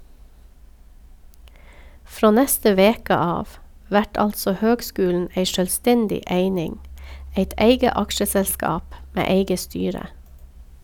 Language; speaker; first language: Norwegian; native; Norwegian